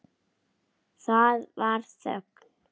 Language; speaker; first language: Icelandic; native; Icelandic